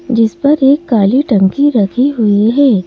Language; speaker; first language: Hindi; native; Hindi